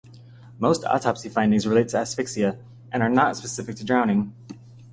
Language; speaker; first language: English; native; English